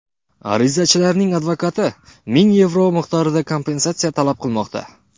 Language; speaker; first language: Uzbek; non-native, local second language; Kara-Kalpak